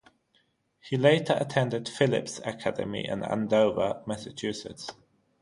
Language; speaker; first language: English; non-native, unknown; German